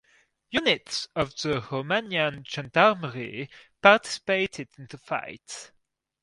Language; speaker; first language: English; non-native, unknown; French